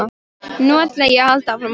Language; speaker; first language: Icelandic; non-native, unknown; Polish